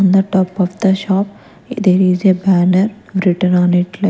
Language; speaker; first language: English; non-native, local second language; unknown